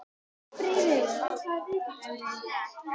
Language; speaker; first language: Icelandic; native; Icelandic